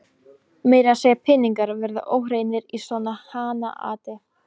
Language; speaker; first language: Icelandic; non-native, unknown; Polish